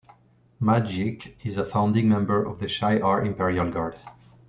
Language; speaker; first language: English; non-native, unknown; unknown